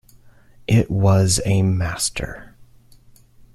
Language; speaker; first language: English; native; English